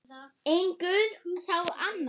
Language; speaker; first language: Icelandic; non-native, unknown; German